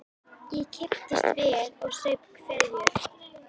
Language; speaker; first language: Icelandic; native; Icelandic